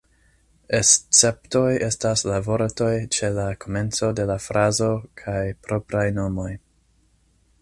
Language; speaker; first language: Esperanto; non-native, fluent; English